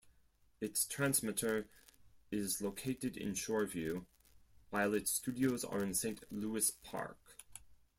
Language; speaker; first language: English; non-native, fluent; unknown